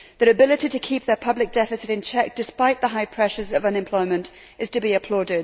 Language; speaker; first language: English; native; English